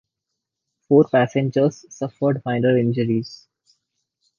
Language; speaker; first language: English; non-native, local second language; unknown